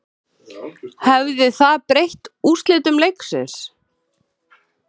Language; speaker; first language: Icelandic; native; Icelandic